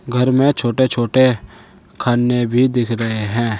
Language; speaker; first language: Hindi; native; Hindi